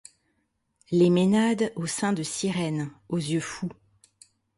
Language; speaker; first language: French; native; French